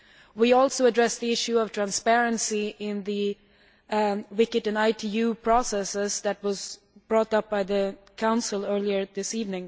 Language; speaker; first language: English; non-native, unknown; Swedish